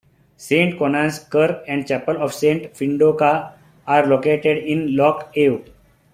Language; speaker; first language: English; non-native, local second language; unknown